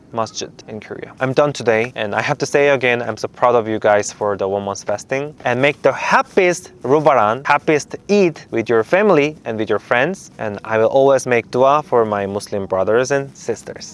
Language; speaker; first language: English; non-native, fluent; Korean